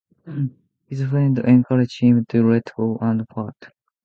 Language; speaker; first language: English; non-native, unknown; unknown